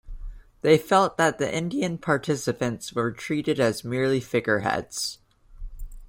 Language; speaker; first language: English; native; English